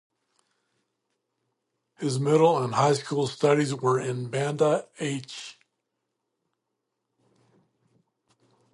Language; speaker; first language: English; native; English